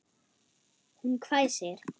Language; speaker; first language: Icelandic; non-native, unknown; German